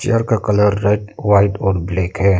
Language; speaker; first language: Hindi; non-native, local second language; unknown